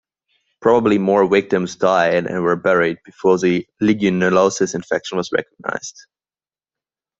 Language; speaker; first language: English; non-native, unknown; German